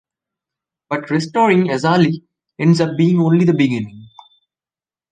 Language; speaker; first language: English; non-native, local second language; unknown